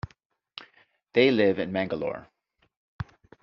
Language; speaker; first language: English; native; English